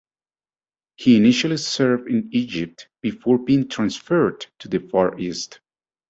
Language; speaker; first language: English; native; English